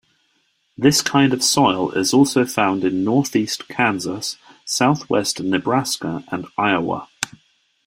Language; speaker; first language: English; native; English